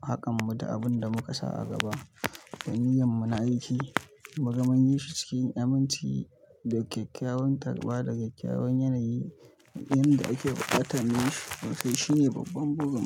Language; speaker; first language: Hausa; native; Hausa